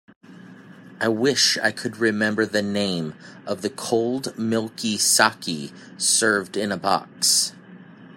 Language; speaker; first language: English; native; English